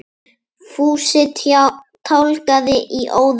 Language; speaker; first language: Icelandic; native; Icelandic